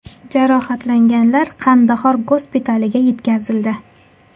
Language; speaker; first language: Uzbek; native; Uzbek